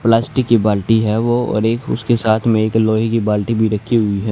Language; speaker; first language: Hindi; native; Hindi